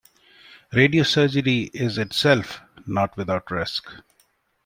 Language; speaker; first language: English; non-native, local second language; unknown